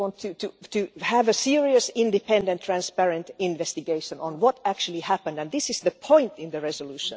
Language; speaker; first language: English; non-native, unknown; Finnish